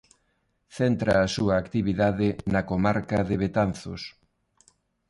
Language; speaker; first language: Galician; non-native, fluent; Spanish